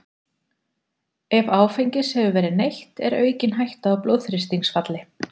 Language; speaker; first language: Icelandic; native; Icelandic